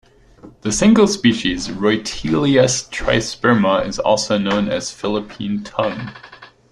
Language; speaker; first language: English; non-native, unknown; German